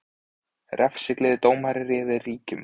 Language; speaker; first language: Icelandic; native; Icelandic